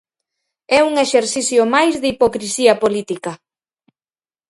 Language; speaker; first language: Galician; native; Galician